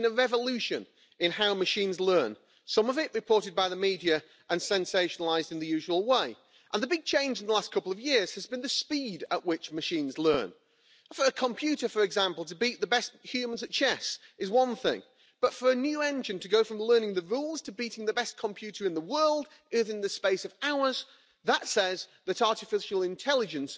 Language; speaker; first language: English; native; English